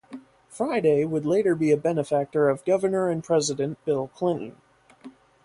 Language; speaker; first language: English; native; English